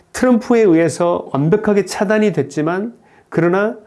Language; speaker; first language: Korean; native; Korean